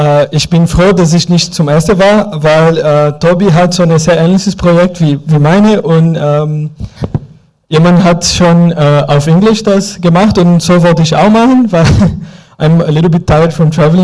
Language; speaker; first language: German; non-native, learner; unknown